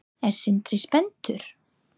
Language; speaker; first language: Icelandic; non-native, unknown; English